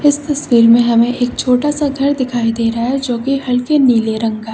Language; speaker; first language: Hindi; native; Hindi